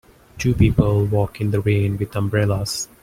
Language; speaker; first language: English; non-native, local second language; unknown